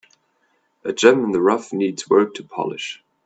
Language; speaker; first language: English; non-native, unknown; German